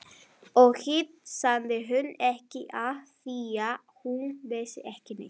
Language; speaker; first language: Icelandic; non-native, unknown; Spanish